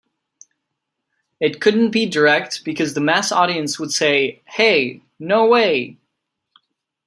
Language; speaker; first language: English; non-native, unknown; Czech